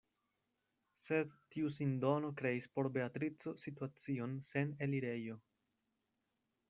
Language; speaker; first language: Esperanto; non-native, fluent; Spanish